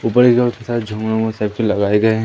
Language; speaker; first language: Hindi; native; Hindi